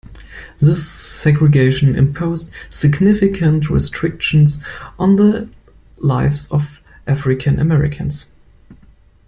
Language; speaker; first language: English; non-native, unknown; German